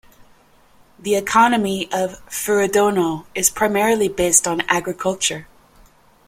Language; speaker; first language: English; native; English